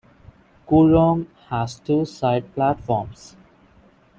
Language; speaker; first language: English; non-native, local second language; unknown